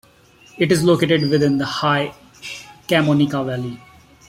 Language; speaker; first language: English; non-native, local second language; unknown